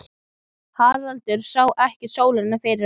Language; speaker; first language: Icelandic; native; Icelandic